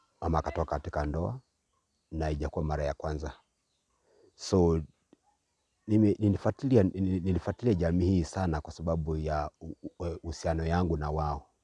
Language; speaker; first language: Swahili; non-native, local second language; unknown